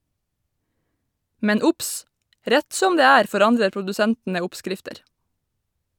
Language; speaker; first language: Norwegian; native; Norwegian